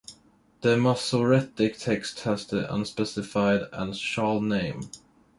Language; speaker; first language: English; non-native, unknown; Swedish